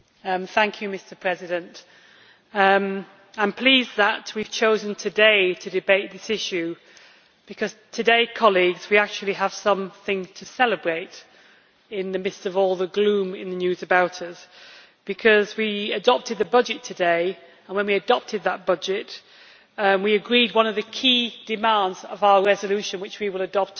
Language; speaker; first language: English; native; English